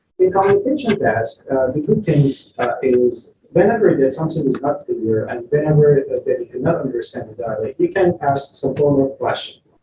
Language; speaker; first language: English; non-native, fluent; Persian